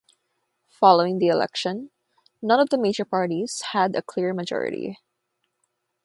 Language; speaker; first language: English; non-native, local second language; Filipino